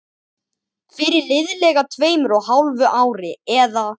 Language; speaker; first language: Icelandic; native; Icelandic